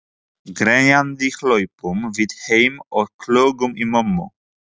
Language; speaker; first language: Icelandic; non-native, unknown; Polish